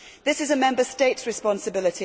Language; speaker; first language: English; native; English